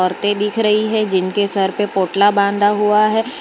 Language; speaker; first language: Hindi; non-native, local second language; Gujarati